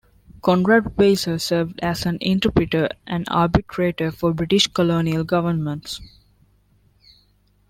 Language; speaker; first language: English; non-native, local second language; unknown